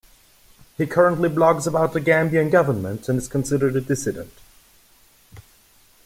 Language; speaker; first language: English; non-native, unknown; German